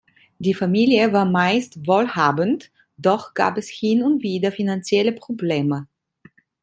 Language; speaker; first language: German; non-native, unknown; Italian